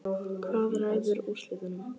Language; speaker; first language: Icelandic; native; Icelandic